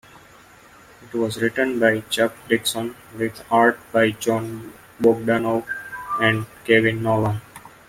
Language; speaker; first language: English; non-native, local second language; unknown